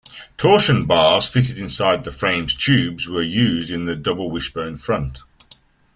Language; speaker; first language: English; native; English